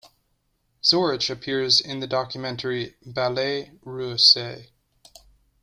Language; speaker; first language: English; native; English